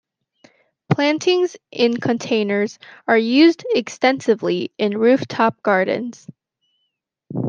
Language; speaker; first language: English; native; English